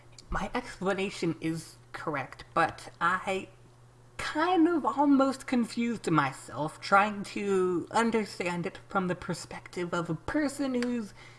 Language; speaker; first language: English; native; English